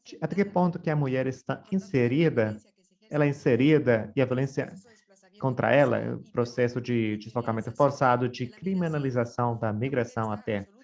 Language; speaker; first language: Portuguese; non-native, fluent; Spanish